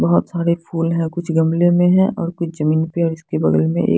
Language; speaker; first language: Hindi; non-native, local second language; Punjabi